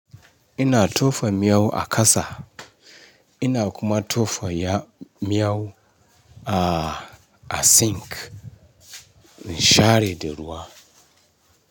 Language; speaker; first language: Hausa; non-native, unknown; Yoruba